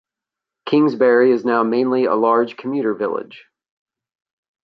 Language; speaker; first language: English; native; English